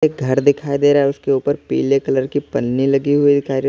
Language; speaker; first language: Hindi; native; Hindi